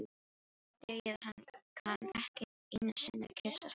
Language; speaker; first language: Icelandic; non-native, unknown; Filipino